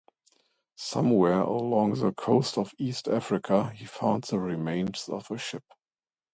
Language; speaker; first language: English; non-native, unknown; German